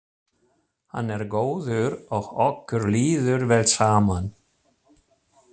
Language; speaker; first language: Icelandic; non-native, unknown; German